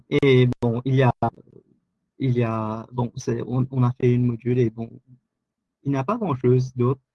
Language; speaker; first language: French; non-native, local second language; Morisyen